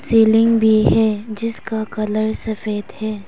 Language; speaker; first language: Hindi; non-native, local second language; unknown